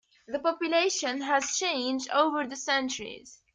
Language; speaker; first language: English; native; English